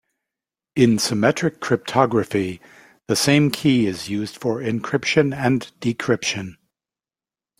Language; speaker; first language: English; native; English